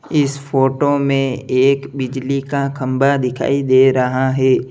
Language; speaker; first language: Hindi; native; Hindi